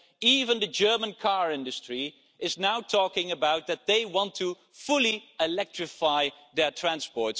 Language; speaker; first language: English; non-native, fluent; Dutch